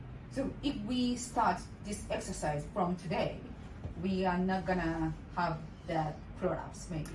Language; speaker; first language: English; non-native, fluent; Japanese